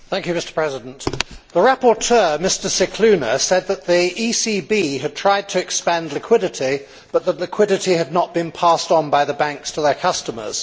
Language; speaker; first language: English; native; English